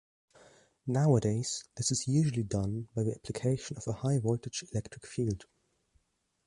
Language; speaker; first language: English; non-native, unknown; German